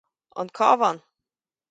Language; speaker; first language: Irish; native; Irish